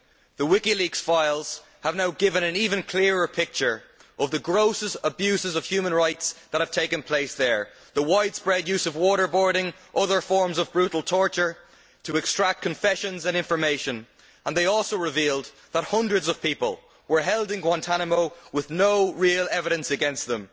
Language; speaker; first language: English; native; English